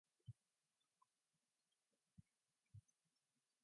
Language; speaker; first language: English; non-native, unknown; Mongolian